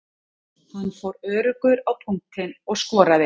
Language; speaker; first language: Icelandic; native; Icelandic